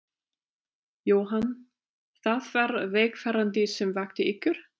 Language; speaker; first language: Icelandic; non-native, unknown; German